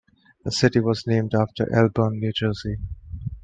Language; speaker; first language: English; non-native, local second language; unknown